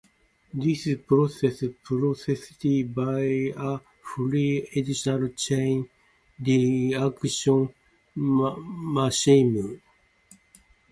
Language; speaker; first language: English; non-native, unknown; Japanese